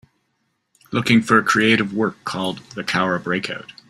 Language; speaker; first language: English; native; English